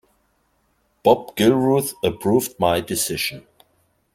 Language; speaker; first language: English; non-native, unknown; German